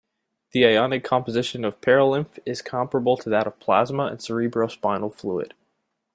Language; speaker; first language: English; native; English